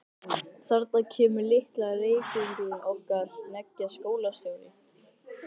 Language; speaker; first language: Icelandic; native; Icelandic